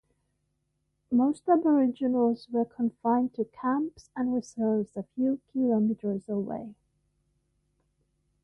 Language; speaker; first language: English; non-native, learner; Finnish